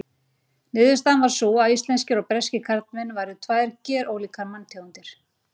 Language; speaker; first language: Icelandic; native; Icelandic